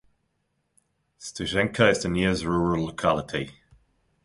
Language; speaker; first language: English; non-native, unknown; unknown